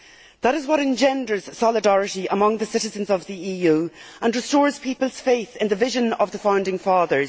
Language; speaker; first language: English; native; English